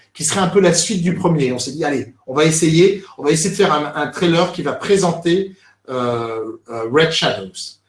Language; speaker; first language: French; native; French